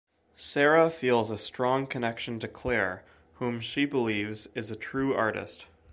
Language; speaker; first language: English; native; English